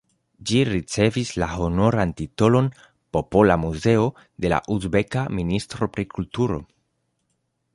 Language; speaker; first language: Esperanto; non-native, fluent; Spanish